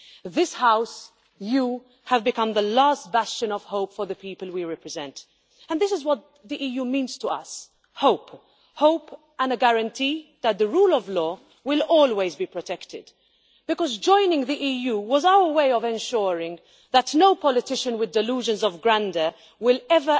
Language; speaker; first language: English; non-native, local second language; Maltese